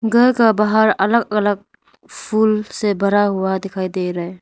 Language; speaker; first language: Hindi; non-native, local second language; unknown